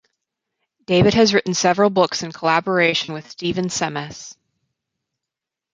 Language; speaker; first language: English; native; English